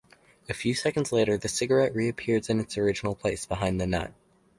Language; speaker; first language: English; native; English